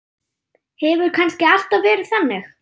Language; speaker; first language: Icelandic; non-native, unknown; German